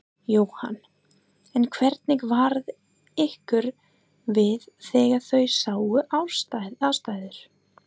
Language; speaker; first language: Icelandic; non-native, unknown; English